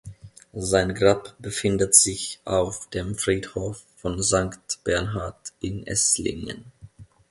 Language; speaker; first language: German; non-native, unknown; Finnish